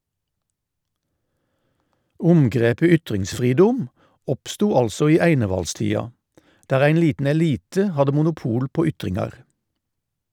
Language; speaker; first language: Norwegian; native; Norwegian